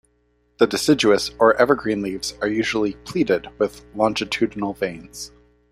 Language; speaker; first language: English; native; English